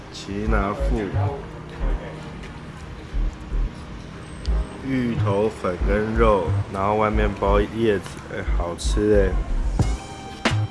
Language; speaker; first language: Chinese; native; Chinese